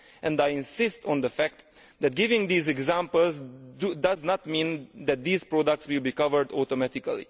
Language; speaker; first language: English; non-native, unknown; Italian